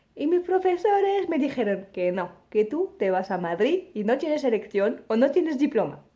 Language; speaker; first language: Spanish; non-native, fluent; French